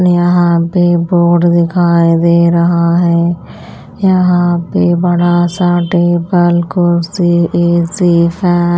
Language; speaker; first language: Hindi; non-native, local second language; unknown